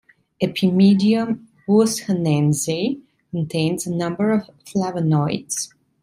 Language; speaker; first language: English; non-native, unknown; Italian